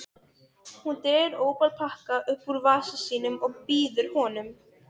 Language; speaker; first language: Icelandic; non-native, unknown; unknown